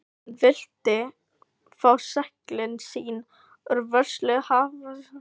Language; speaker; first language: Icelandic; non-native, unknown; Filipino